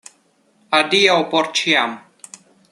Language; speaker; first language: Esperanto; non-native, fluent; Russian